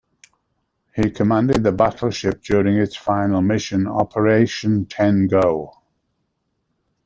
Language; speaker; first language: English; native; English